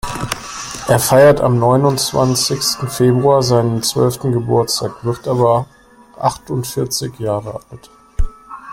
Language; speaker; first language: German; native; German